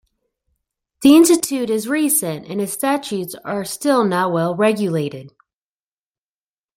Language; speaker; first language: English; native; English